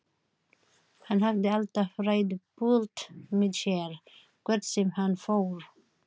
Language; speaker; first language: Icelandic; non-native, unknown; Filipino